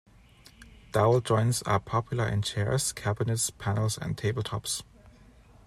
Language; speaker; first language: English; non-native, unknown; German